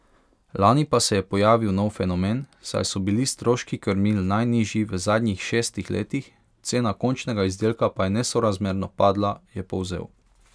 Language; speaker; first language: Slovenian; non-native, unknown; Hungarian